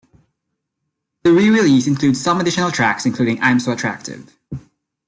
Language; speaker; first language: English; non-native, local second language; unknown